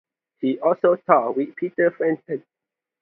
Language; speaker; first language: English; non-native, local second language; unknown